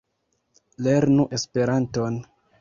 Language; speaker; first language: Esperanto; non-native, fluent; Kinyarwanda